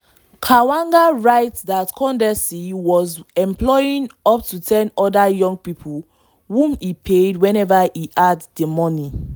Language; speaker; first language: English; non-native, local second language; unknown